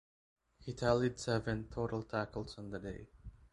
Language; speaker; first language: English; non-native, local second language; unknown